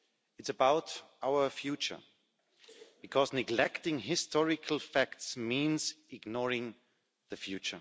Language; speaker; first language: English; non-native, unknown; German